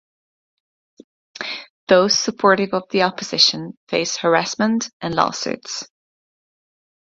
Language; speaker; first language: English; non-native, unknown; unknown